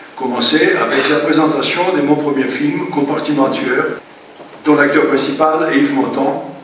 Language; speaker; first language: French; non-native, fluent; Greek